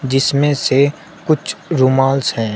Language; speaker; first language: Hindi; native; Hindi